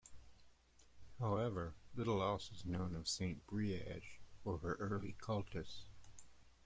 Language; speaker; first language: English; native; English